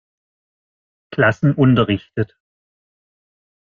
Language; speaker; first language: German; native; German